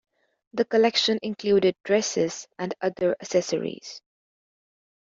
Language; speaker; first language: English; native; English